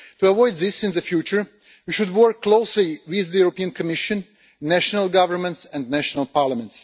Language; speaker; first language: English; non-native, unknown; Russian